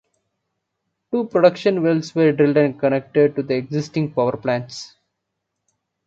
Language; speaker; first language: English; non-native, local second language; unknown